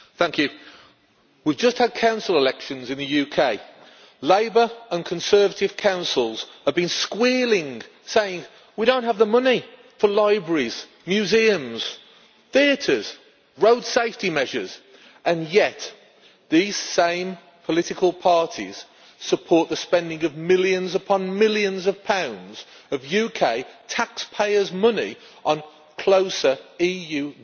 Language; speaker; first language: English; native; English